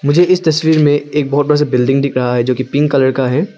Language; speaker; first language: Hindi; non-native, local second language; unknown